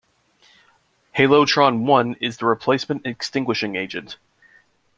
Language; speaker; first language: English; native; English